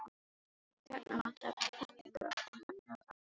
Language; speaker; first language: Icelandic; non-native, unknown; Filipino